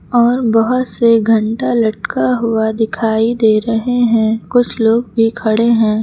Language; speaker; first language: Hindi; native; Hindi